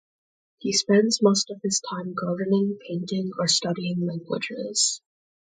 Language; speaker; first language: English; native; English